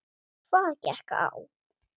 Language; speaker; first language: Icelandic; non-native, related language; Swedish